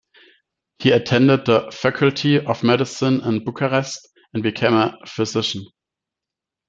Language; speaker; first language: English; non-native, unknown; German